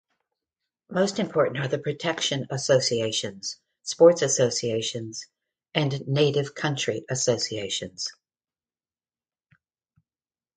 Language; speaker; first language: English; native; English